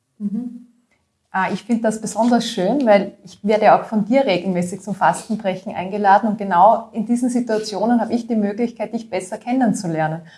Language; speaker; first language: German; native; German